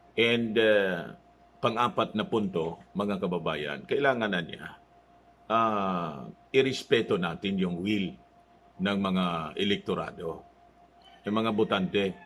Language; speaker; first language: Filipino; non-native, local second language; Cebuano